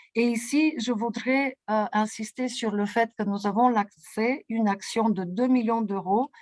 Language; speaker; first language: French; non-native, fluent; Bulgarian